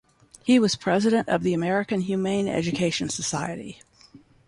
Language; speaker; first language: English; native; English